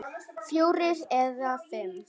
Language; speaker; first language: Icelandic; non-native, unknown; Vietnamese